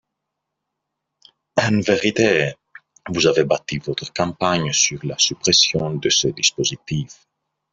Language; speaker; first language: French; non-native, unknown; English